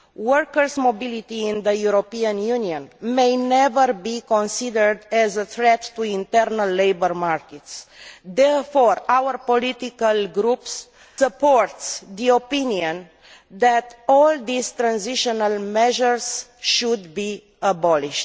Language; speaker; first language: English; non-native, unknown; Romanian